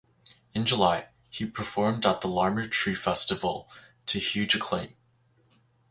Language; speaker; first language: English; native; English